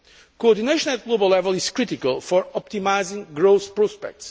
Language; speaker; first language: English; non-native, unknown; Portuguese